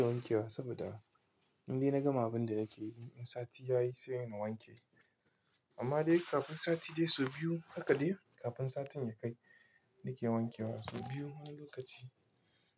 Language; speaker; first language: Hausa; non-native, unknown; Igbo